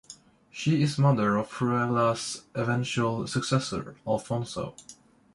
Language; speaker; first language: English; non-native, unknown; Swedish